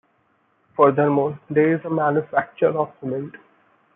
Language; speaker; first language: English; non-native, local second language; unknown